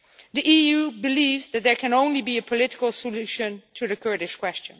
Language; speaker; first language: English; non-native, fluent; Dutch